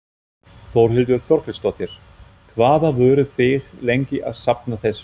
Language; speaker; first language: Icelandic; non-native, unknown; German